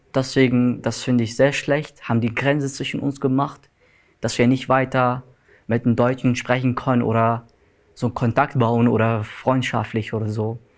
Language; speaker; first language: German; non-native, fluent; Arabic